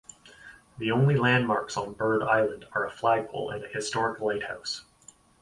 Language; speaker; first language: English; native; English